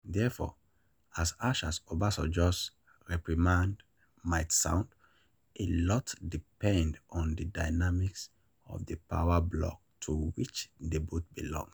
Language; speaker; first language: English; non-native, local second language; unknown